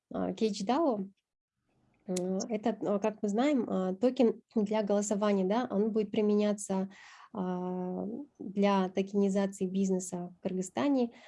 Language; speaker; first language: Russian; non-native, local second language; Kyrgyz